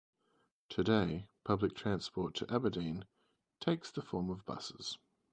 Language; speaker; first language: English; native; English